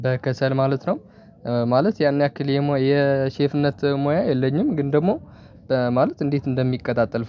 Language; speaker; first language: Amharic; non-native, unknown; Tigrinya